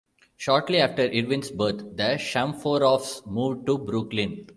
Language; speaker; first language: English; non-native, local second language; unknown